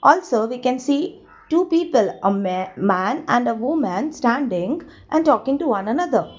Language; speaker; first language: English; non-native, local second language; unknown